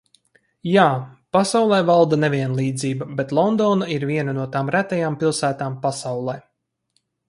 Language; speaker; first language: Latvian; native; Latvian